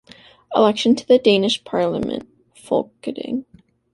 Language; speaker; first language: English; native; English